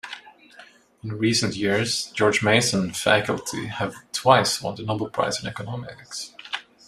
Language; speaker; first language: English; non-native, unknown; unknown